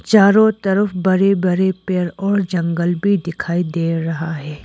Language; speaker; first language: Hindi; non-native, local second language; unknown